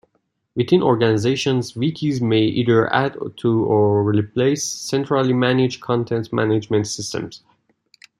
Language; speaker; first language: English; non-native, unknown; Persian